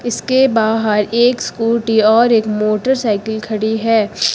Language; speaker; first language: Hindi; native; Hindi